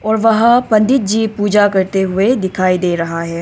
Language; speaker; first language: Hindi; non-native, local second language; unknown